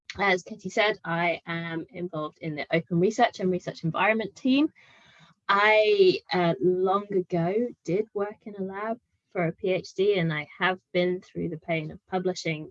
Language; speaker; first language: English; native; English